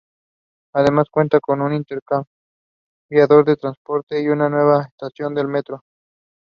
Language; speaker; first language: English; non-native, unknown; Spanish